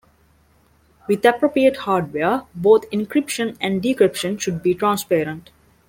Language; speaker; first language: English; non-native, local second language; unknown